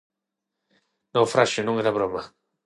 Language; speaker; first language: Galician; non-native, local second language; Spanish